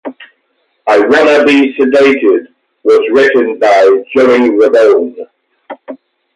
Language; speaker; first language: English; native; English